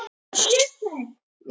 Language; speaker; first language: Icelandic; non-native, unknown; Polish